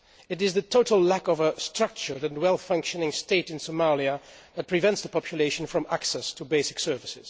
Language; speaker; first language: English; non-native, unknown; Dutch